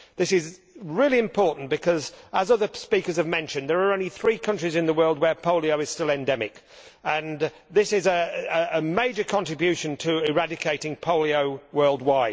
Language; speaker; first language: English; native; English